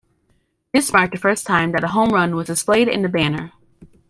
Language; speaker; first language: English; native; English